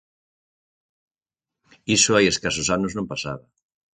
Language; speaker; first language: Galician; native; Galician